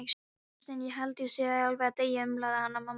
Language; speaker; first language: Icelandic; non-native, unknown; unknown